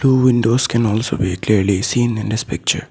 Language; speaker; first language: English; non-native, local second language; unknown